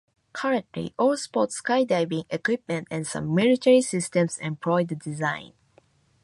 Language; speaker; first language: English; non-native, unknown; Japanese